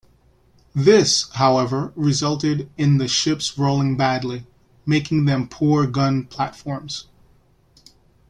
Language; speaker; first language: English; native; English